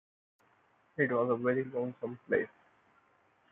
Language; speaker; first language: English; non-native, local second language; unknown